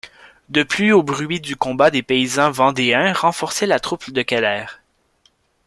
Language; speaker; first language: French; native; French